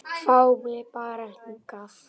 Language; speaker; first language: Icelandic; native; Icelandic